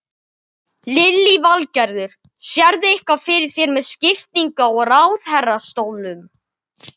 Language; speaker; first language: Icelandic; native; Icelandic